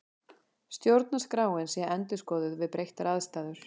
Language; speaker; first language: Icelandic; native; Icelandic